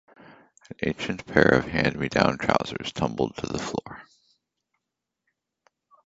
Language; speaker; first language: English; native; English